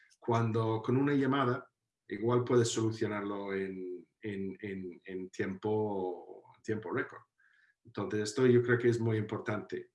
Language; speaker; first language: Spanish; non-native, fluent; English